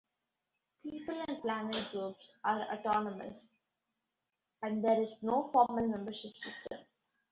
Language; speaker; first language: English; non-native, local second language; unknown